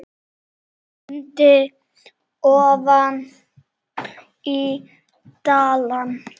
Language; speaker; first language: Icelandic; non-native, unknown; Czech